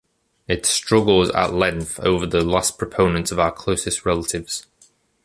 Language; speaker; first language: English; native; English